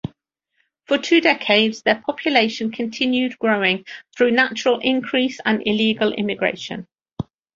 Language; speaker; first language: English; native; English